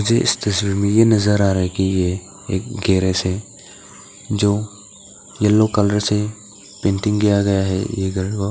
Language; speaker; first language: Hindi; early bilingual, other home language; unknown